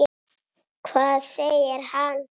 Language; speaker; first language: Icelandic; non-native, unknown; Italian